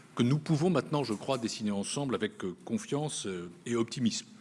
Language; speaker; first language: French; native; French